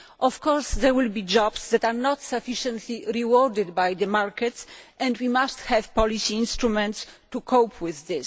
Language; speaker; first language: English; non-native, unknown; Polish